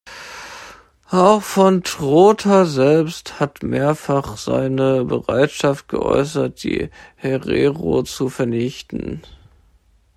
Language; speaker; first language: German; native; German